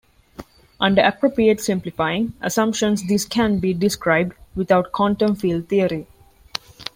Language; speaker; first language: English; non-native, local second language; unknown